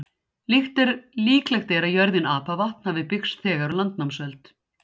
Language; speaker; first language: Icelandic; native; Icelandic